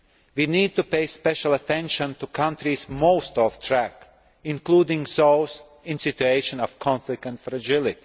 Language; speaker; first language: English; non-native, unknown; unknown